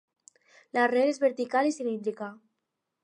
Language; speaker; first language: Catalan; non-native, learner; Spanish